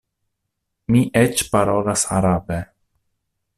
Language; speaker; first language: Esperanto; non-native, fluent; Italian